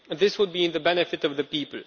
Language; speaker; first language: English; non-native, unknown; Romanian